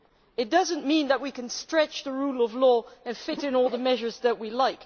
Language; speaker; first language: English; non-native, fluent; Dutch